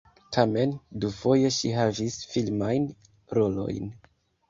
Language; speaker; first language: Esperanto; non-native, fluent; Kinyarwanda